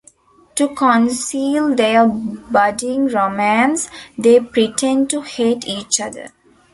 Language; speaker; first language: English; non-native, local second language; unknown